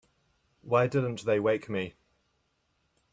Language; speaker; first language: English; native; English